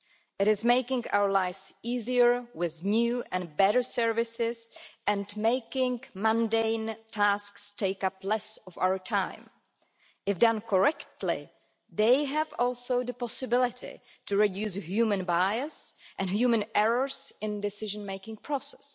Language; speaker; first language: English; non-native, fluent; Czech